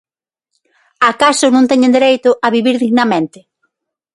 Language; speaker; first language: Galician; non-native, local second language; Spanish